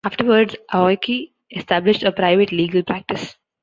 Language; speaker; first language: English; non-native, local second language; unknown